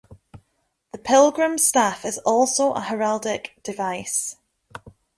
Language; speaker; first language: English; native; English